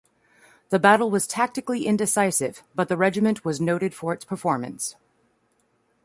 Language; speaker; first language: English; native; English